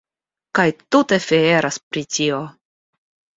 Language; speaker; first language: Esperanto; non-native, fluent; Russian